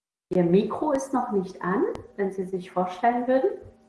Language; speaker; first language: German; native; German